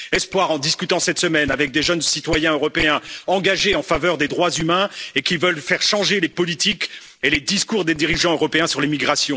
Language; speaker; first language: French; native; French